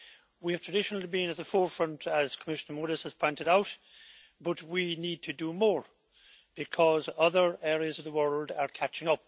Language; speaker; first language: English; native; English